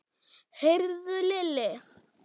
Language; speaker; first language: Icelandic; non-native, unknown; German